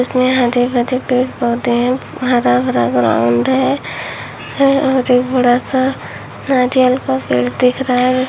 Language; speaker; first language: Hindi; native; Hindi